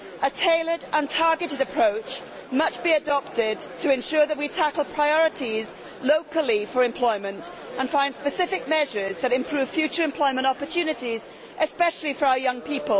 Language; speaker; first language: English; native; English